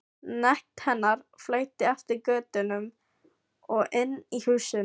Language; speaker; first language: Icelandic; non-native, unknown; Filipino